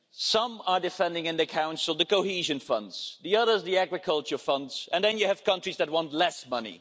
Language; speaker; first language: English; non-native, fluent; Dutch